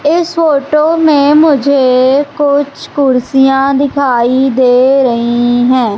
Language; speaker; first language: Hindi; native; Hindi